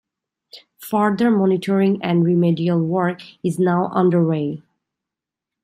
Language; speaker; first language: English; native; English